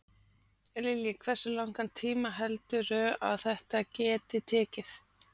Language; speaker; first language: Icelandic; native; Icelandic